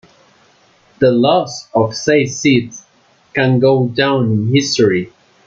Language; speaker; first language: English; non-native, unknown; Spanish